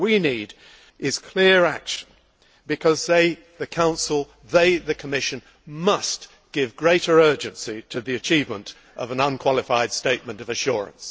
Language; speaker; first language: English; native; English